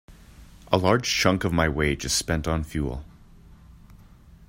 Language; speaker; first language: English; native; English